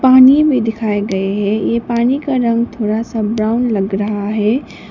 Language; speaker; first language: Hindi; non-native, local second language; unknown